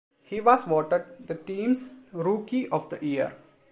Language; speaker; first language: English; non-native, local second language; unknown